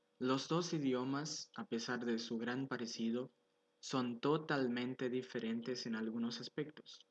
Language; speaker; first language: Spanish; non-native, fluent; Portuguese